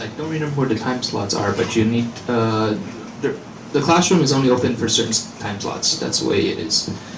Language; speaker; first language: English; early bilingual, other home language; Chinese